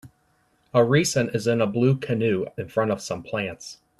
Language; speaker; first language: English; native; English